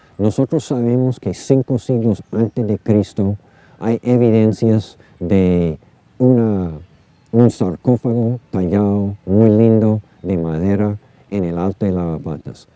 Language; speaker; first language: Spanish; non-native, fluent; English